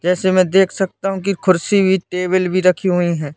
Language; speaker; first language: Hindi; native; Hindi